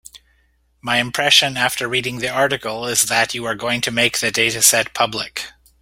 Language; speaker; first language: English; native; English